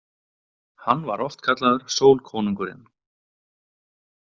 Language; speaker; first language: Icelandic; native; Icelandic